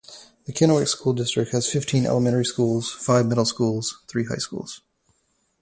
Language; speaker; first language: English; native; English